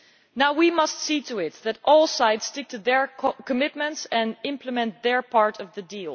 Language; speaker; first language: English; non-native, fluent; Dutch